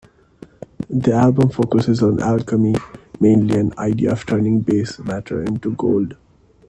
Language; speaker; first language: English; non-native, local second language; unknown